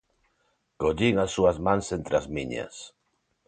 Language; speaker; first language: Galician; non-native, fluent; Spanish